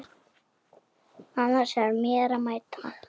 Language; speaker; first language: Icelandic; native; Icelandic